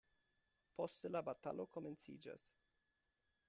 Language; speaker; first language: Esperanto; non-native, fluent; German